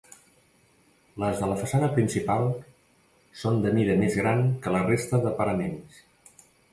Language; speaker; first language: Catalan; native; Catalan